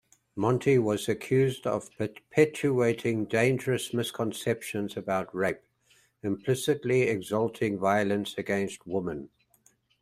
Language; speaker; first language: English; native; English